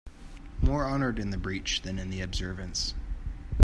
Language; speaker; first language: English; native; English